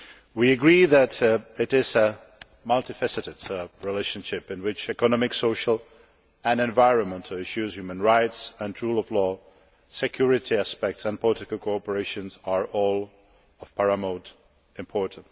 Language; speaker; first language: English; non-native, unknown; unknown